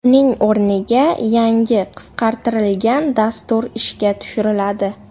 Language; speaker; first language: Uzbek; native; Uzbek